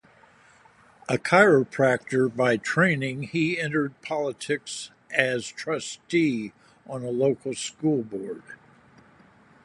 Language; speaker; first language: English; native; English